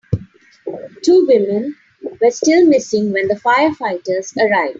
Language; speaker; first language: English; non-native, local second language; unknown